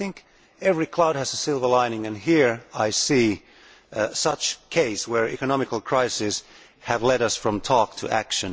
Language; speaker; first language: English; non-native, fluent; Finnish